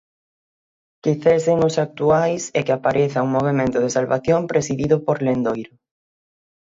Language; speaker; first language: Galician; native; Galician